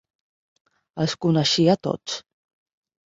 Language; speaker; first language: Catalan; non-native, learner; Spanish